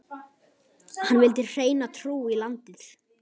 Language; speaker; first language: Icelandic; native; Icelandic